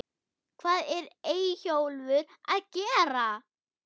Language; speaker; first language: Icelandic; non-native, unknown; German